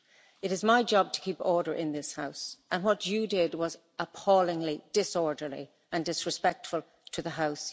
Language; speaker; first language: English; native; English